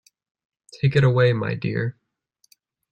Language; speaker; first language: English; native; English